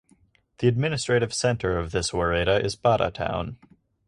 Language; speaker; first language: English; native; English